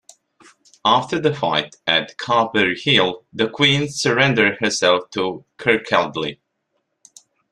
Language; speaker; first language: English; native; English